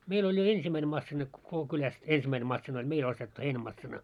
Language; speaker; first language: Finnish; early bilingual, heritage; Finnish